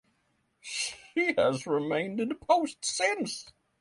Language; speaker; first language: English; non-native, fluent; Norwegian